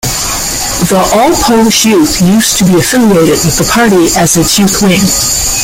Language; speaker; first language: English; native; English